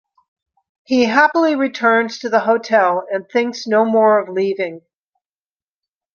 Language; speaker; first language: English; native; English